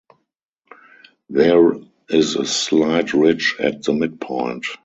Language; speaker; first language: English; non-native, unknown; German